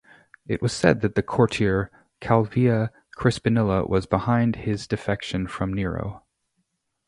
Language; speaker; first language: English; native; English